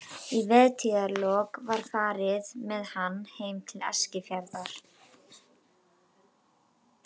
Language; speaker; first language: Icelandic; native; Icelandic